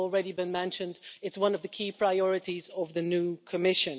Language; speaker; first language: English; non-native, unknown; Dutch